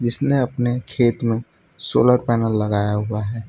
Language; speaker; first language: Hindi; non-native, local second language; Gujarati